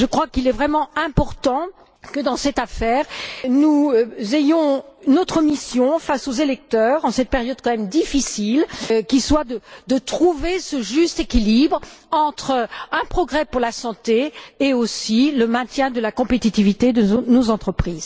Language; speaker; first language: French; native; French